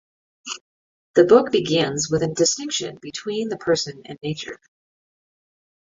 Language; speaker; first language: English; native; English